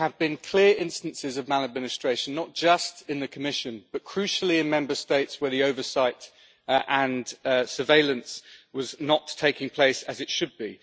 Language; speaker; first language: English; native; English